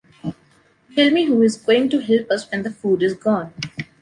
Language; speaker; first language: English; non-native, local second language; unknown